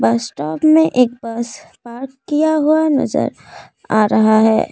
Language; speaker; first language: Hindi; non-native, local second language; Assamese